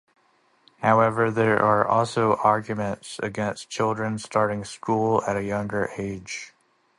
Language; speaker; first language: English; native; English